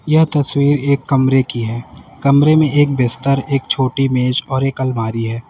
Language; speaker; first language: Hindi; native; Hindi